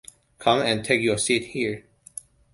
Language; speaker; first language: English; non-native, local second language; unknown